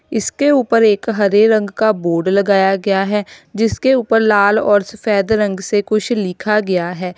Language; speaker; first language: Hindi; native; Hindi